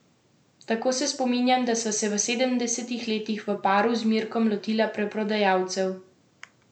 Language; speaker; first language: Slovenian; native; Slovenian